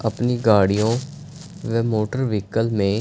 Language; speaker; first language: Hindi; non-native, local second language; Punjabi